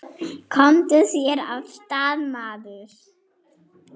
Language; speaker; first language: Icelandic; non-native, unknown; German